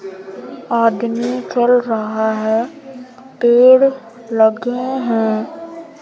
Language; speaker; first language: Hindi; native; Hindi